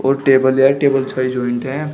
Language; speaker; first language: Hindi; native; Hindi